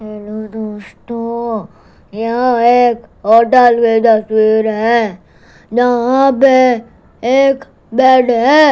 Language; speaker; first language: Hindi; non-native, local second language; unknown